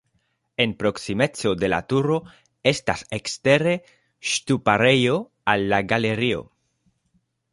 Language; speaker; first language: Esperanto; non-native, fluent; Spanish